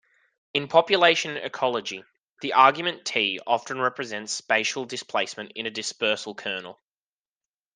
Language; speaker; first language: English; native; English